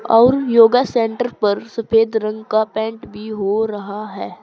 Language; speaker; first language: Hindi; native; Hindi